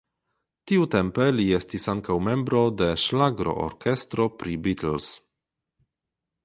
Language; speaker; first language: Esperanto; non-native, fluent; Polish